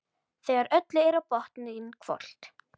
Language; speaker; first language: Icelandic; native; Icelandic